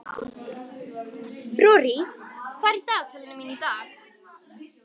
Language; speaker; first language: Icelandic; native; Icelandic